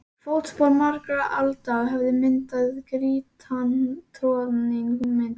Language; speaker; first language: Icelandic; native; Icelandic